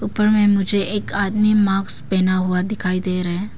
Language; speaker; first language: Hindi; early bilingual, other home language; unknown